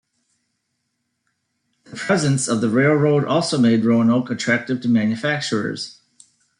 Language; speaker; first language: English; native; English